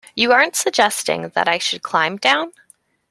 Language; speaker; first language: English; native; English